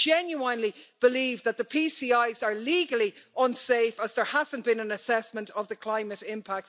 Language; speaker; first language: English; native; English